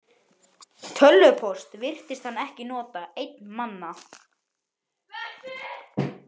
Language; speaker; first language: Icelandic; native; Icelandic